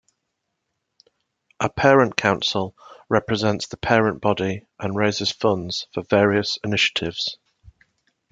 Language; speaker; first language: English; native; English